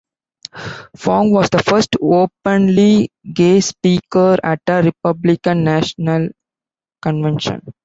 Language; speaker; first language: English; non-native, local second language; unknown